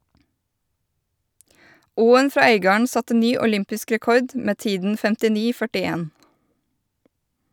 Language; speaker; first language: Norwegian; native; Norwegian